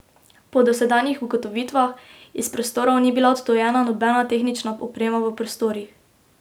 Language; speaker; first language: Slovenian; native; Slovenian